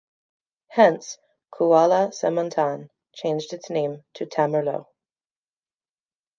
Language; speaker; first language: English; native; English